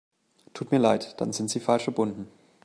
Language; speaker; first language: German; native; German